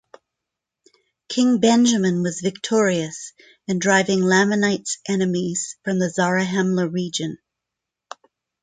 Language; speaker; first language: English; non-native, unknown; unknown